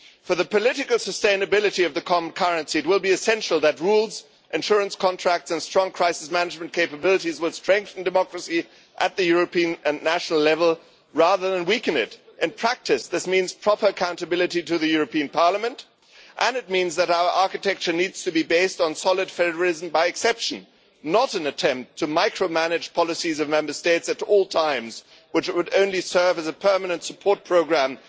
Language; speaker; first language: English; non-native, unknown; German